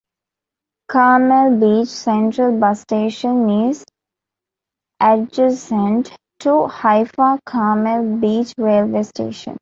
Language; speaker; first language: English; non-native, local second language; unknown